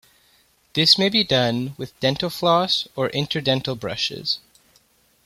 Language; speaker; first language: English; native; English